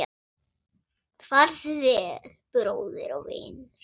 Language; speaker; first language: Icelandic; non-native, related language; Swedish